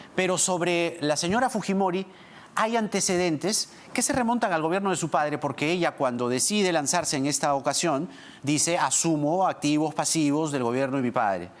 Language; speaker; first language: Spanish; native; Spanish